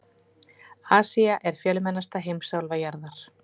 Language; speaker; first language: Icelandic; native; Icelandic